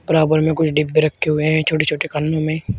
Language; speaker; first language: Hindi; native; Hindi